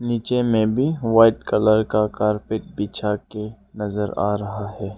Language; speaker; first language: Hindi; non-native, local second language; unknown